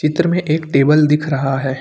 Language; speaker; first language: Hindi; native; Hindi